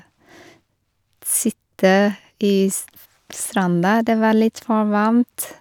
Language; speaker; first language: Norwegian; non-native, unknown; Vietnamese